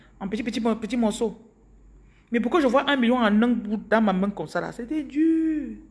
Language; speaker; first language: French; non-native, local second language; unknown